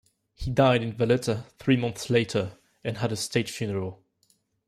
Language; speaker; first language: English; non-native, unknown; French